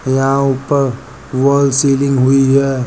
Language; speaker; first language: Hindi; native; Hindi